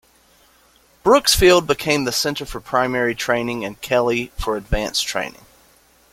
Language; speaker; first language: English; native; English